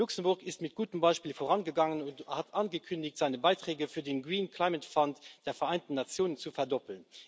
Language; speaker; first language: German; non-native, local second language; Luxembourgish